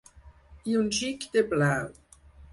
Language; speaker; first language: Catalan; non-native, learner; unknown